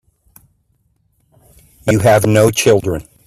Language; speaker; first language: English; native; English